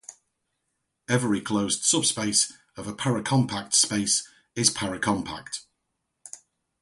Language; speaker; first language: English; native; English